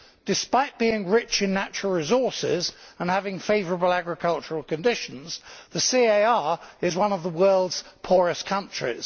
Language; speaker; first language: English; native; English